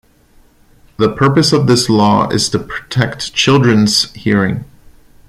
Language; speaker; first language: English; non-native, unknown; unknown